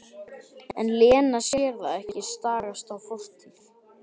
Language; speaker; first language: Icelandic; native; Icelandic